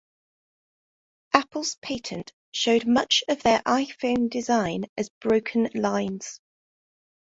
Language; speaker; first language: English; native; English